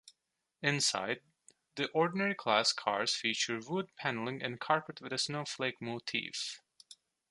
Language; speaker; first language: English; non-native, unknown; Turkish